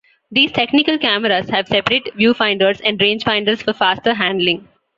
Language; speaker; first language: English; non-native, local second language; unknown